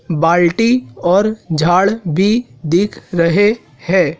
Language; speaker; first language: Hindi; native; Hindi